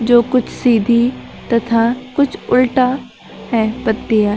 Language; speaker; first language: Hindi; native; Hindi